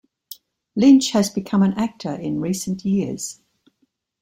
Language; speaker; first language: English; native; English